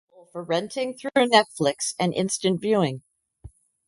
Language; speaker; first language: English; native; English